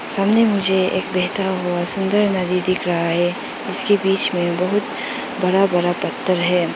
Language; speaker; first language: Hindi; non-native, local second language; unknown